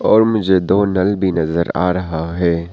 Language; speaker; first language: Hindi; non-native, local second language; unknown